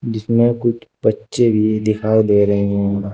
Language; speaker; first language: Hindi; native; Hindi